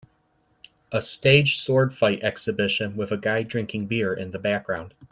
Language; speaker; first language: English; native; English